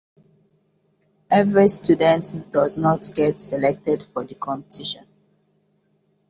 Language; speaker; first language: English; non-native, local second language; Hausa